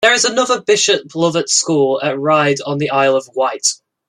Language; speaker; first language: English; native; English